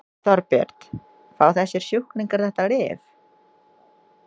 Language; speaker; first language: Icelandic; non-native, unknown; Indonesian